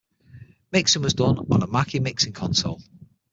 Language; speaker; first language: English; native; English